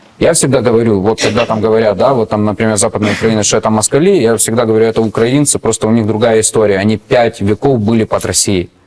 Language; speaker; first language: Russian; non-native, local second language; Ukrainian